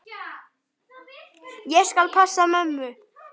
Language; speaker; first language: Icelandic; native; Icelandic